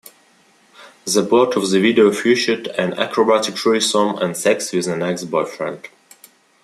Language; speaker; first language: English; non-native, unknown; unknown